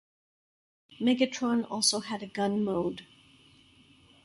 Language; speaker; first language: English; native; English